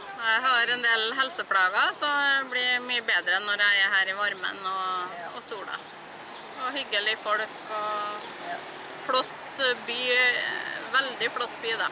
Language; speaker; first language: Norwegian; native; Norwegian